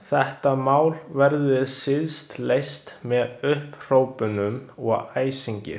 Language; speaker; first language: Icelandic; non-native, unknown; Chinese